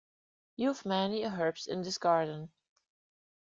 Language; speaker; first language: English; non-native, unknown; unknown